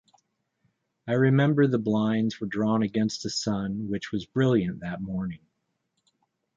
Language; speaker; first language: English; native; English